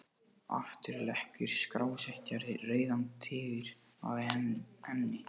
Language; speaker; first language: Icelandic; non-native, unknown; Portuguese